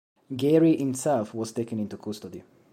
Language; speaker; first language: English; non-native, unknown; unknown